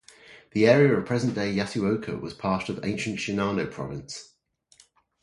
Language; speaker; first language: English; native; English